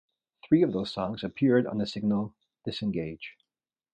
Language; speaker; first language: English; native; English